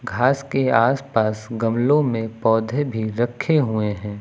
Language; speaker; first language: Hindi; native; Hindi